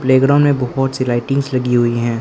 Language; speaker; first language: Hindi; non-native, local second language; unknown